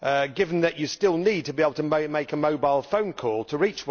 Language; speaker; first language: English; native; English